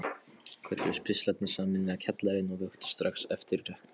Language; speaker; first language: Icelandic; non-native, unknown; Polish